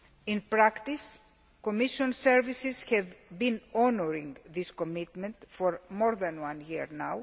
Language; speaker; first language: English; non-native, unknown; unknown